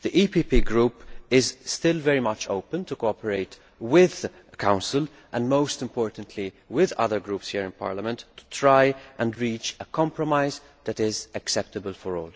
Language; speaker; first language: English; non-native, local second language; Maltese